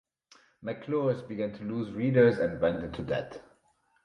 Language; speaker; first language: English; non-native, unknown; German